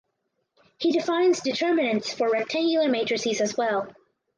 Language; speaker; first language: English; native; English